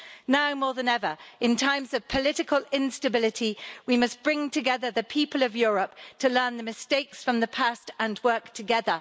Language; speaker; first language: English; native; English